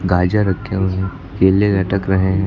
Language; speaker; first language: Hindi; native; Hindi